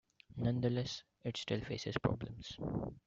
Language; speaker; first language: English; non-native, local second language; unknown